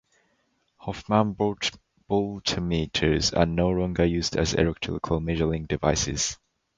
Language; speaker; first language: English; non-native, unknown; Japanese